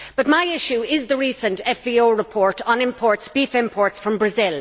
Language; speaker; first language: English; native; English